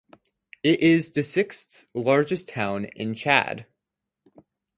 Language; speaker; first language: English; native; English